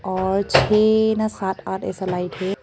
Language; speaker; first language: Hindi; early bilingual, other home language; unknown